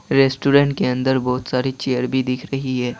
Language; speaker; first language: Hindi; non-native, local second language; Assamese